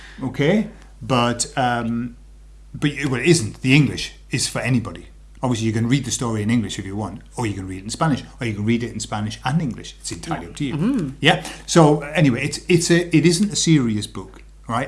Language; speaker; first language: English; native; English